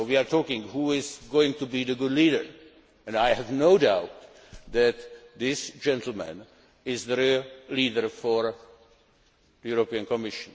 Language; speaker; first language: English; non-native, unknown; Czech